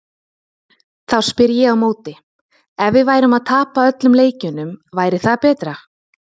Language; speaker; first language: Icelandic; native; Icelandic